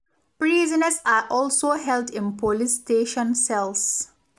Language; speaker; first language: English; non-native, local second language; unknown